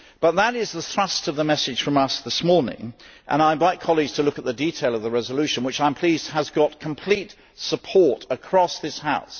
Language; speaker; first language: English; native; English